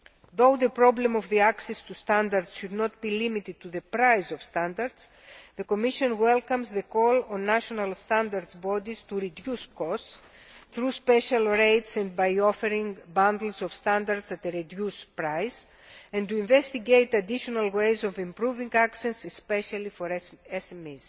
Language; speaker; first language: English; non-native, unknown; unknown